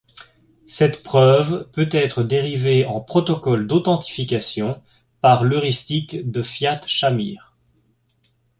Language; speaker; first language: French; native; French